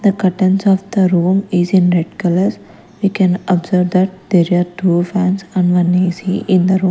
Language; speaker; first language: English; non-native, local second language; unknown